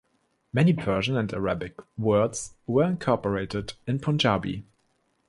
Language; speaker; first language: English; non-native, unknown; German